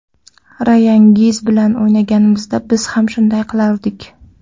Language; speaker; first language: Uzbek; non-native, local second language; Kara-Kalpak